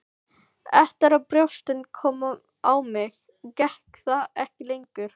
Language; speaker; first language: Icelandic; non-native, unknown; Filipino